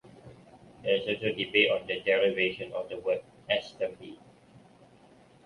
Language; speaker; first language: English; non-native, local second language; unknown